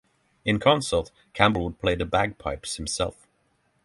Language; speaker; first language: English; non-native, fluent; Norwegian